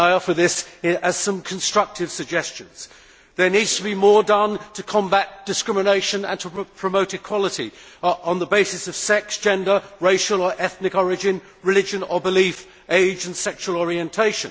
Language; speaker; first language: English; native; English